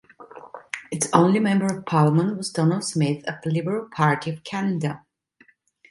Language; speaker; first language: English; non-native, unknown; Italian